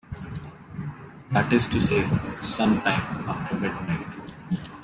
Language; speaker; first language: English; non-native, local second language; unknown